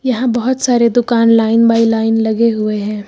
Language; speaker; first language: Hindi; native; Hindi